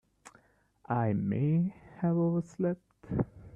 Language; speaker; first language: English; non-native, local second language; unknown